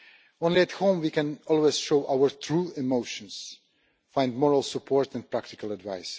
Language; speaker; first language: English; non-native, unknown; Russian